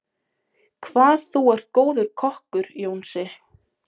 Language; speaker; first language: Icelandic; non-native, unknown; Polish